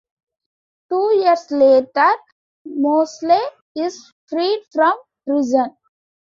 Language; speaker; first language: English; non-native, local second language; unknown